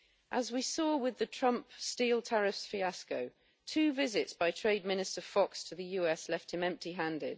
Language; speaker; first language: English; native; English